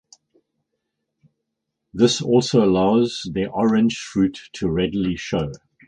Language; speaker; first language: English; native; English